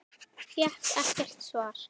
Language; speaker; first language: Icelandic; native; Icelandic